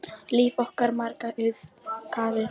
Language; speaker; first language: Icelandic; non-native, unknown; Polish